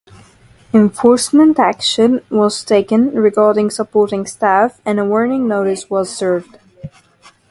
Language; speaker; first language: English; non-native, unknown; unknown